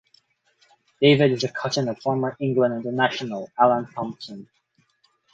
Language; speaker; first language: English; non-native, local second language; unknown